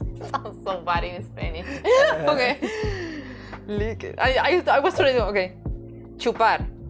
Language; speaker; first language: English; non-native, fluent; Spanish